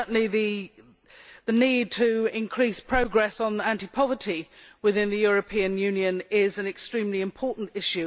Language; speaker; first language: English; native; English